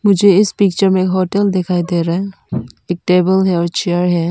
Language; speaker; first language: Hindi; non-native, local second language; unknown